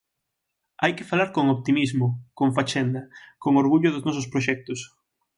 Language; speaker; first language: Galician; native; Galician